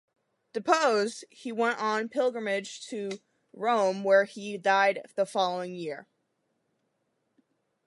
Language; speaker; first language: English; native; English